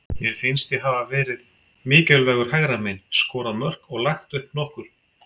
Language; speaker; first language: Icelandic; native; Icelandic